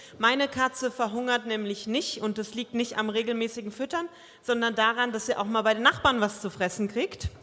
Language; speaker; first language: German; early bilingual, other home language; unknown